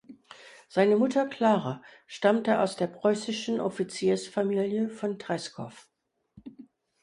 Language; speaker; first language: German; non-native, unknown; English